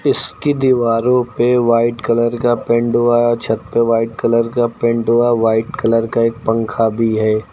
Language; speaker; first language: Hindi; native; Hindi